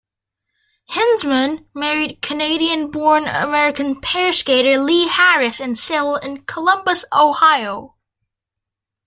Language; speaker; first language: English; native; English